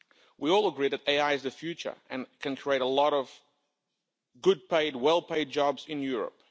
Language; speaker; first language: English; non-native, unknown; Lithuanian